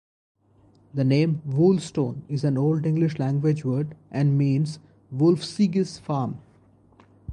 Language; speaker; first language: English; non-native, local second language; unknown